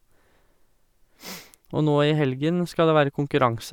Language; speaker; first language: Norwegian; native; Norwegian